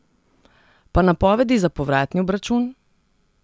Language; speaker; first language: Slovenian; non-native, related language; Serbian